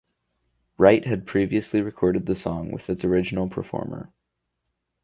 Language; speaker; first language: English; native; English